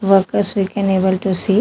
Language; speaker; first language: English; non-native, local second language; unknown